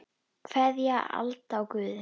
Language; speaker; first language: Icelandic; native; Icelandic